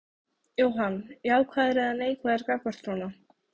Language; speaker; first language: Icelandic; native; Icelandic